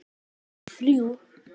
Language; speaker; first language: Icelandic; native; Icelandic